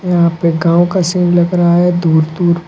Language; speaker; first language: Hindi; native; Hindi